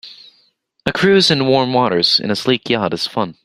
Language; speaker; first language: English; native; English